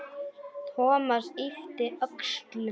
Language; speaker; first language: Icelandic; non-native, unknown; Polish